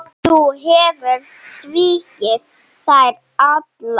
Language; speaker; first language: Icelandic; non-native, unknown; Slovenian